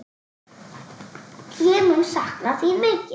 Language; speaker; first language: Icelandic; native; Icelandic